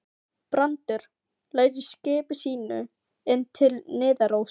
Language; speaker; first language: Icelandic; non-native, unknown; Filipino